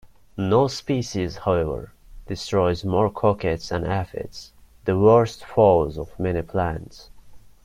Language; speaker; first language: English; non-native, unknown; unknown